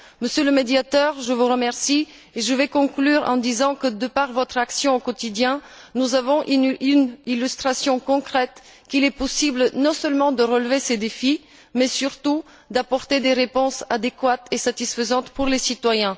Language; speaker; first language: French; non-native, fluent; Bulgarian